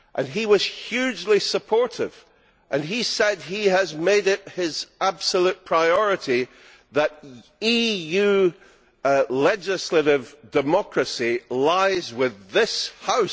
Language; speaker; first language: English; native; English